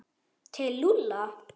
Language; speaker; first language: Icelandic; non-native, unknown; German